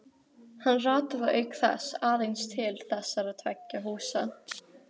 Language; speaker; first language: Icelandic; native; Icelandic